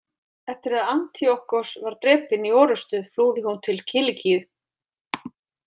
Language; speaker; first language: Icelandic; native; Icelandic